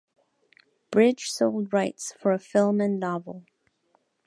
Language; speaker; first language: English; native; English